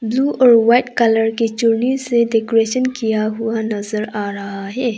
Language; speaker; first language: Hindi; non-native, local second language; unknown